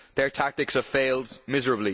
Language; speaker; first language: English; native; English